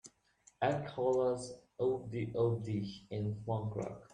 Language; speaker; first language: English; non-native, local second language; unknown